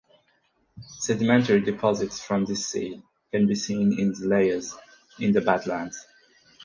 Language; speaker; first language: English; non-native, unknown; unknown